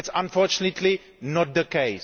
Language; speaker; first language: English; non-native, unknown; Greek